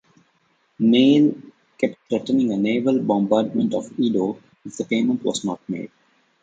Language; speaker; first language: English; non-native, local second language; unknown